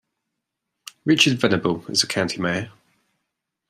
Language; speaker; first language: English; native; English